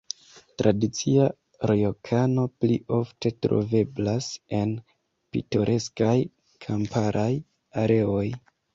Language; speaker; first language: Esperanto; non-native, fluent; Kinyarwanda